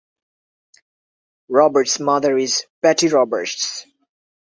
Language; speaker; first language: English; non-native, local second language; Bangla